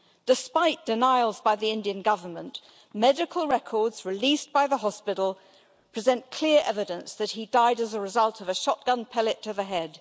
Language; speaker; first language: English; native; English